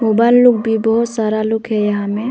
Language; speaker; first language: Hindi; non-native, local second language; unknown